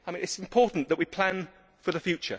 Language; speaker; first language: English; native; English